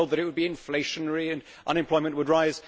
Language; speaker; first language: English; native; English